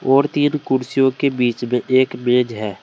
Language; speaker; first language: Hindi; native; Hindi